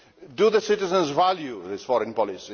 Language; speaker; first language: English; non-native, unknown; Polish